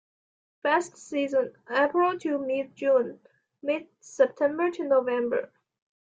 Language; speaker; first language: English; non-native, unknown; Chinese